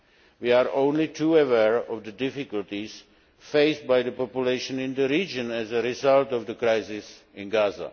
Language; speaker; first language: English; non-native, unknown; Czech